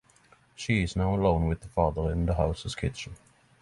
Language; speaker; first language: English; non-native, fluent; Norwegian